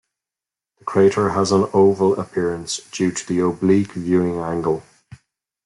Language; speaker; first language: English; native; English